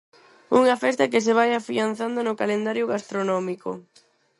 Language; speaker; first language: Galician; non-native, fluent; Spanish